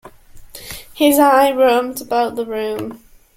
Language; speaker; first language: English; native; English